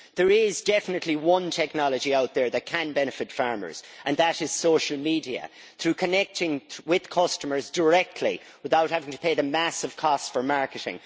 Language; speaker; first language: English; native; English